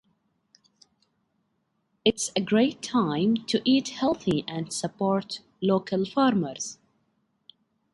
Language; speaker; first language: English; native; English